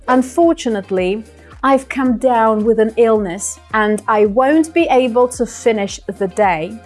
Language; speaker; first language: English; non-native, fluent; Russian